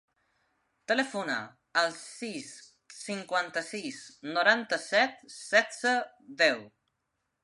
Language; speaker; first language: Catalan; non-native, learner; Spanish